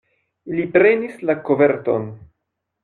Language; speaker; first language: Esperanto; non-native, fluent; French